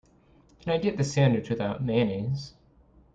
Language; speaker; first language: English; native; English